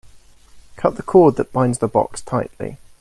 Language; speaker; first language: English; native; English